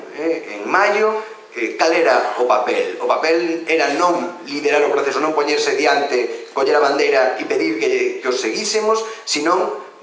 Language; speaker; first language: Galician; non-native, local second language; Spanish